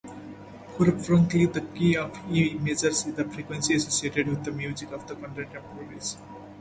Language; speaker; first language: English; non-native, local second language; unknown